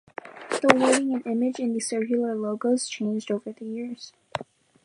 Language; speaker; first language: English; native; English